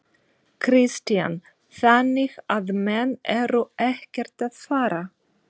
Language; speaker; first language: Icelandic; non-native, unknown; Russian